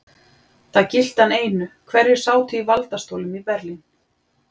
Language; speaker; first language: Icelandic; native; Icelandic